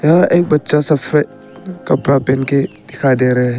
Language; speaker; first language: Hindi; early bilingual, other home language; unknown